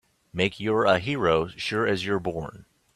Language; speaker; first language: English; native; English